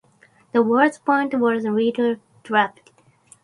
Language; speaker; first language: English; non-native, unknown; Japanese